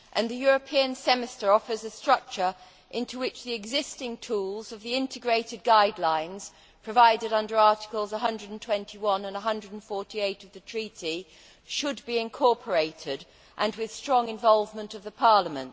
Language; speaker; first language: English; native; English